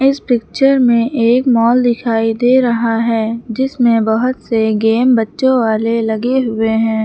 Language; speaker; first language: Hindi; native; Hindi